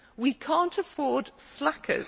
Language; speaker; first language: English; native; English